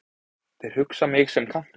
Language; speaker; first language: Icelandic; native; Icelandic